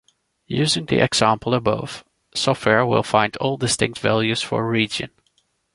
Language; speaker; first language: English; non-native, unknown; Dutch